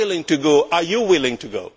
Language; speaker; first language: English; non-native, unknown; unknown